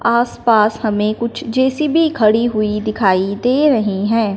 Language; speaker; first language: Hindi; non-native, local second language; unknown